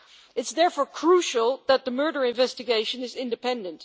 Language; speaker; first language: English; non-native, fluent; Dutch